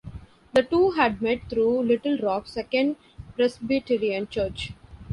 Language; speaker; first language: English; non-native, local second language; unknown